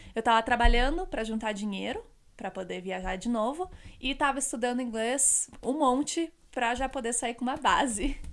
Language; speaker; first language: Portuguese; native; Portuguese